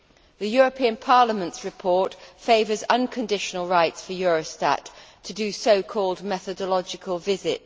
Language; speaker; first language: English; native; English